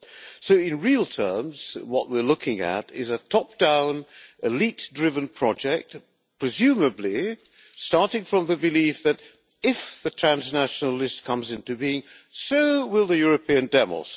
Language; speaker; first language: English; non-native, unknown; Hungarian